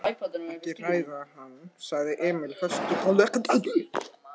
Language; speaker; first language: Icelandic; non-native, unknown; Russian